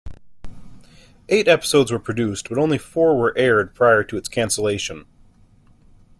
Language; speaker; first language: English; native; English